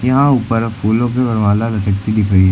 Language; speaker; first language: Hindi; native; Hindi